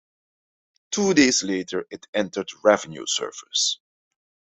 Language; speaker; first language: English; non-native, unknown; Dutch